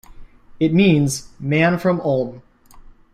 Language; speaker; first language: English; native; English